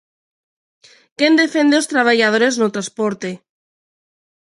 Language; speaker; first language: Galician; non-native, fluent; Spanish